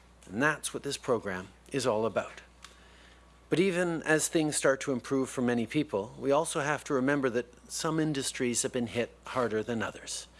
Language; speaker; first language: English; native; English